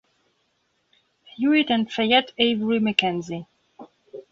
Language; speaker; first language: English; non-native, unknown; Belarusian